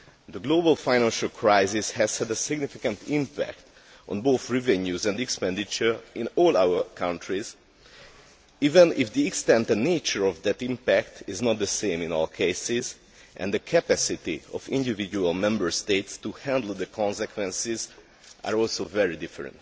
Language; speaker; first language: English; non-native, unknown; Hungarian